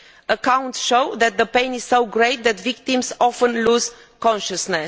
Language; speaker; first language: English; non-native, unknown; Romanian